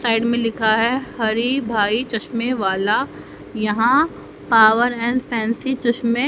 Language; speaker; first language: Hindi; native; Hindi